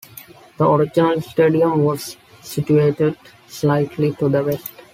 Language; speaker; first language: English; non-native, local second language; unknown